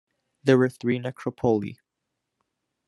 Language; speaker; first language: English; native; English